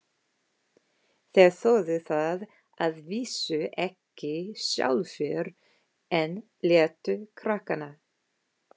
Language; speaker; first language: Icelandic; non-native, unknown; English